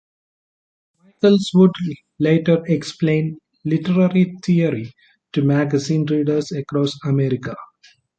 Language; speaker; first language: English; non-native, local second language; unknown